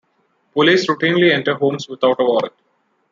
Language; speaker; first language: English; non-native, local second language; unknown